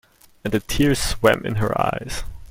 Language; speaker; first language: English; non-native, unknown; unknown